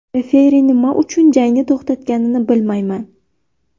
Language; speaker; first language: Uzbek; native; Uzbek